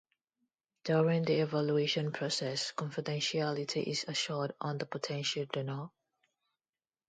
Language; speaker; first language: English; non-native, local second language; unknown